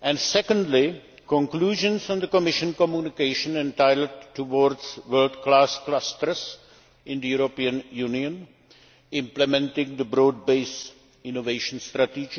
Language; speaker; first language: English; non-native, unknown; Czech